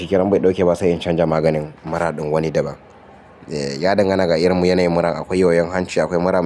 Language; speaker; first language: Hausa; native; Hausa